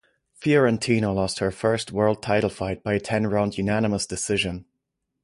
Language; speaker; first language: English; non-native, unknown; German